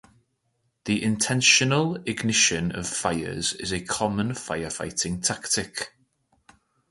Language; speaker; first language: English; native; English